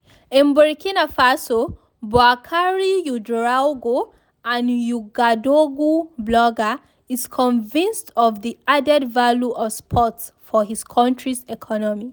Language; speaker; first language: English; non-native, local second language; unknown